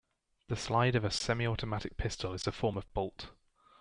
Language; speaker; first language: English; native; English